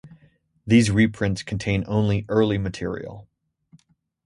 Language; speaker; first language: English; native; English